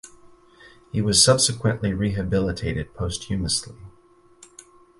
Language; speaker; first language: English; native; English